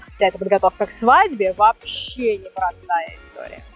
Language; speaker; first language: Russian; native; Russian